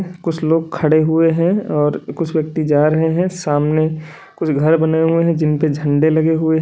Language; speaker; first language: Hindi; native; Hindi